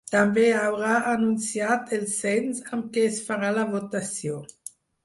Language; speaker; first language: Catalan; non-native, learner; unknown